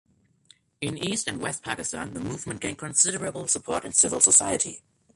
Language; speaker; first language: English; non-native, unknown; German